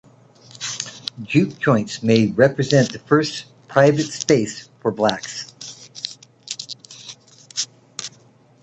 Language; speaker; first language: English; native; English